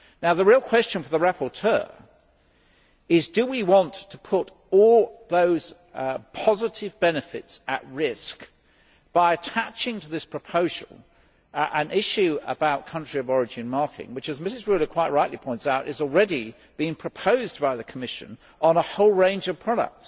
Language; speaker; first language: English; native; English